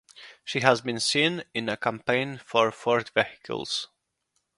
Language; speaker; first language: English; non-native, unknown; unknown